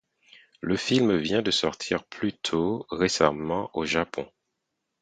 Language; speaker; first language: French; non-native, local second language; Haitian Creole